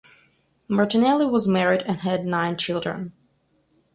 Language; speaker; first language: English; non-native, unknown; Russian